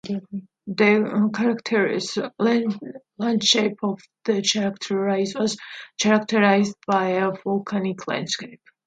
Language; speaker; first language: English; non-native, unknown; Georgian